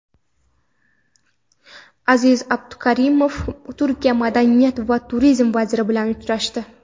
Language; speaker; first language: Uzbek; non-native, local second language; Kara-Kalpak